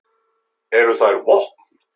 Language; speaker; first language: Icelandic; native; Icelandic